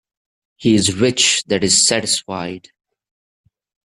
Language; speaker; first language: English; non-native, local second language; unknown